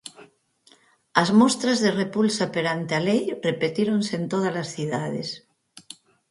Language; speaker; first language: Galician; native; Galician